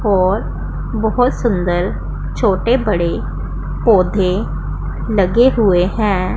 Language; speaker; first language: Hindi; non-native, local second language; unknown